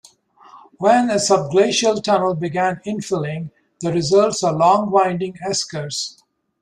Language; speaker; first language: English; native; English